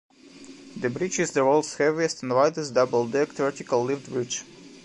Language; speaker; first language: English; non-native, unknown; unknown